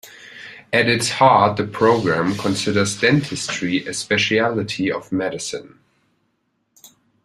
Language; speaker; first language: English; non-native, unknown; German